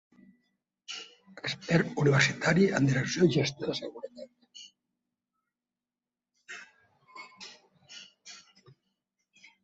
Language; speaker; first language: Catalan; native; Catalan